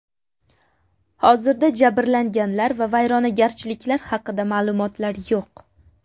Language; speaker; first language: Uzbek; native; Uzbek